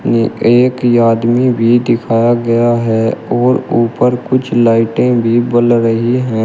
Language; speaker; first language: Hindi; native; Hindi